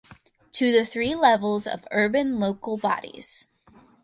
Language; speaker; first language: English; native; English